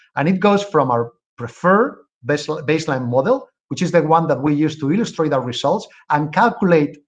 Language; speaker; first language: English; non-native, fluent; Spanish